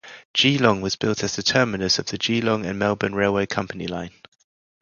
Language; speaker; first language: English; native; English